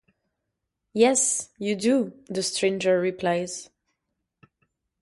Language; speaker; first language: English; native; English